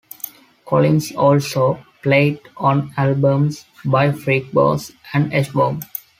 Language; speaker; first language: English; non-native, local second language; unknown